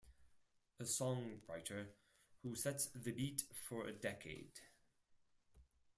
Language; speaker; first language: English; non-native, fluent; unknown